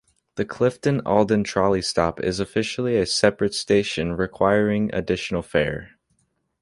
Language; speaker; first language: English; native; English